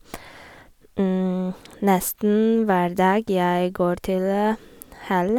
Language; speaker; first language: Norwegian; non-native, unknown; Polish